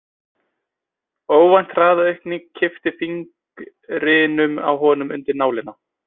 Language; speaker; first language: Icelandic; native; Icelandic